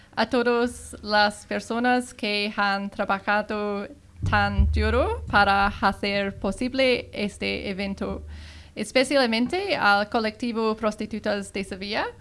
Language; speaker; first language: Spanish; non-native, learner; English